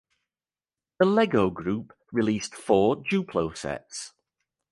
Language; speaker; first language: English; native; English